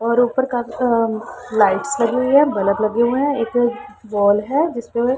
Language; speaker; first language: Hindi; non-native, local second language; Punjabi